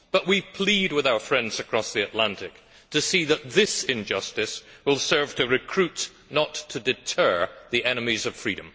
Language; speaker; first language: English; native; English